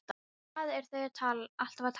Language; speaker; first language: Icelandic; non-native, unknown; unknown